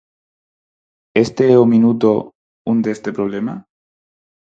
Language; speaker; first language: Galician; non-native, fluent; Spanish